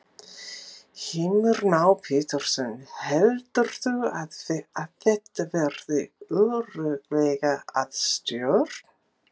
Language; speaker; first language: Icelandic; non-native, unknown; English